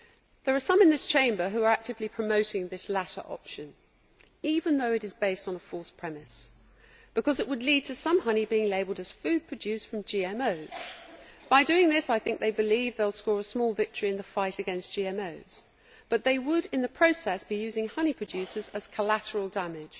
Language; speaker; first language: English; native; English